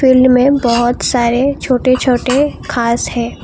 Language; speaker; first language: Hindi; non-native, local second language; Assamese